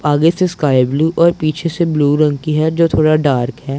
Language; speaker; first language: Hindi; non-native, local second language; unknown